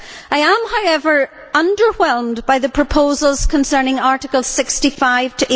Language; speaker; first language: English; native; English